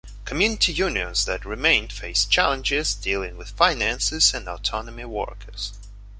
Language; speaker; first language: English; non-native, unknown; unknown